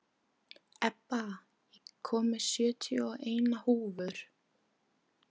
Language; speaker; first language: Icelandic; non-native, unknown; Polish